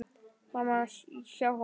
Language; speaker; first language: Icelandic; native; Icelandic